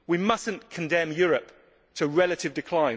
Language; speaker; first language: English; native; English